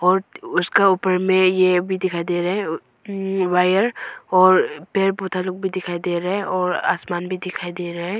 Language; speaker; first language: Hindi; non-native, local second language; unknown